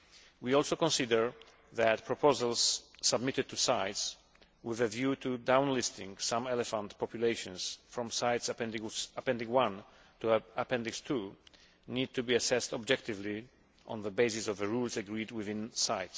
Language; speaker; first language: English; non-native, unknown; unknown